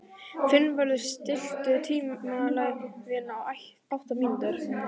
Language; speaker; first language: Icelandic; native; Icelandic